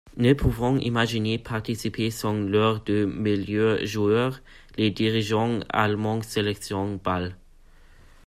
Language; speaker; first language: French; non-native, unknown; German